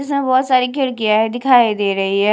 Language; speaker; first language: Hindi; non-native, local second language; Punjabi